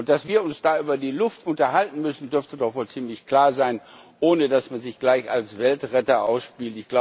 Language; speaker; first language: German; non-native, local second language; Luxembourgish